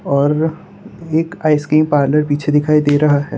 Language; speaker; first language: Hindi; non-native, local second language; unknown